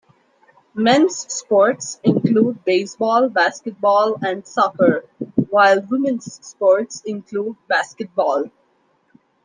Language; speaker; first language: English; non-native, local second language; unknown